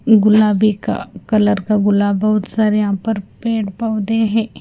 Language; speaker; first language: Hindi; non-native, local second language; Marathi